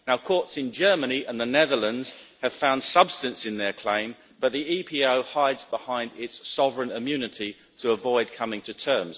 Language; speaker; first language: English; native; English